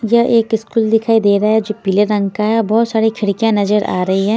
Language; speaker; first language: Hindi; native; Hindi